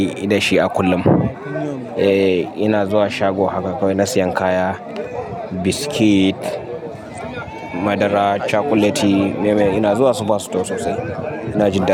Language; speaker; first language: Hausa; native; Hausa